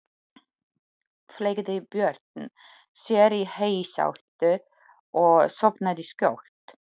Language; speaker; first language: Icelandic; non-native, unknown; Polish